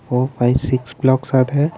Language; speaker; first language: English; non-native, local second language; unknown